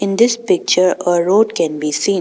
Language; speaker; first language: English; non-native, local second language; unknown